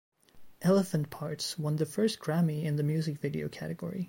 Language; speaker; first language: English; native; English